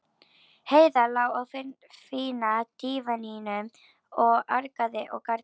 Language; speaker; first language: Icelandic; native; Icelandic